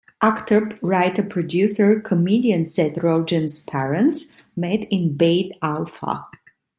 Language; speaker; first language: English; non-native, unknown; Italian